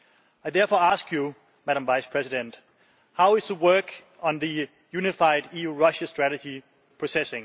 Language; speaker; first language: English; non-native, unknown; Danish